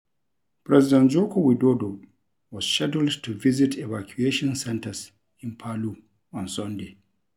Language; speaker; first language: English; non-native, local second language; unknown